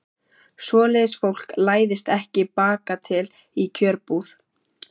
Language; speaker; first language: Icelandic; native; Icelandic